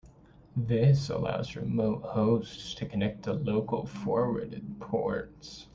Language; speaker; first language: English; native; English